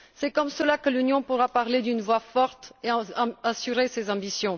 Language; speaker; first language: French; non-native, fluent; Bulgarian